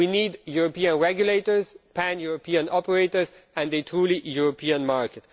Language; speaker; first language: English; non-native, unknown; Romanian